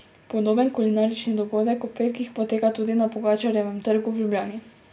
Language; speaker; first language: Slovenian; native; Slovenian